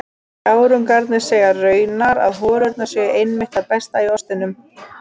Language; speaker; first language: Icelandic; native; Icelandic